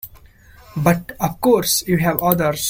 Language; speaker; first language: English; non-native, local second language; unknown